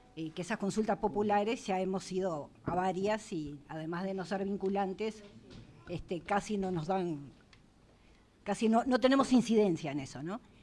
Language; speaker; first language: Spanish; native; Spanish